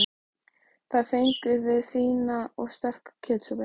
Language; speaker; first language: Icelandic; native; Icelandic